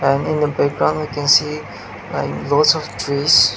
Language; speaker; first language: English; non-native, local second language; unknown